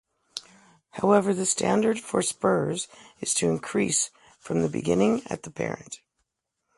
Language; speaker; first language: English; native; English